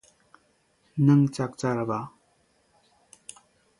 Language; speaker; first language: English; non-native, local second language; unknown